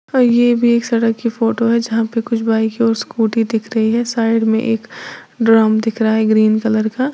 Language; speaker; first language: Hindi; native; Hindi